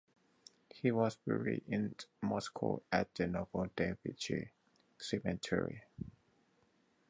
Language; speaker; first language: English; non-native, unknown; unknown